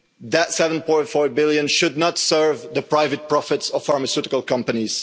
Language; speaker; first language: English; non-native, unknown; French